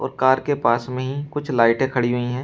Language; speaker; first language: Hindi; native; Hindi